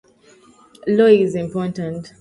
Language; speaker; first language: English; native; English